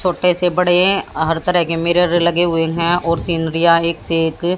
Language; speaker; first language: Hindi; native; Hindi